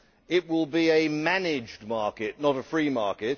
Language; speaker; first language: English; native; English